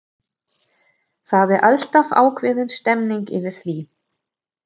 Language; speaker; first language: Icelandic; non-native, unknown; German